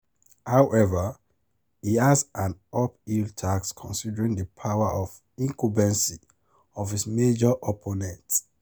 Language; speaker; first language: English; non-native, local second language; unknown